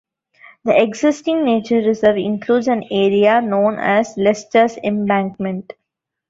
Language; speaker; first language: English; non-native, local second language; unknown